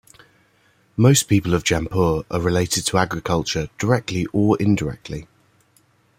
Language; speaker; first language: English; native; English